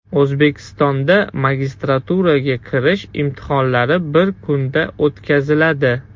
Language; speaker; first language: Uzbek; non-native, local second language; Russian